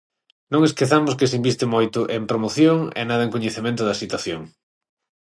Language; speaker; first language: Galician; non-native, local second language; Spanish